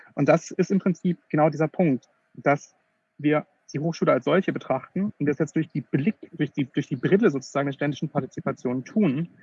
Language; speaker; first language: German; native; German